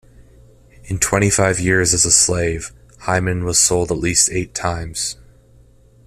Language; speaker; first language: English; native; English